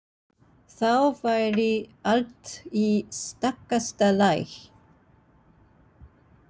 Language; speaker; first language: Icelandic; non-native, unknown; Japanese